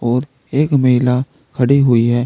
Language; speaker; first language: Hindi; native; Hindi